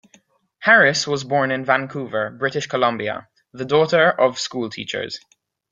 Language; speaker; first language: English; native; English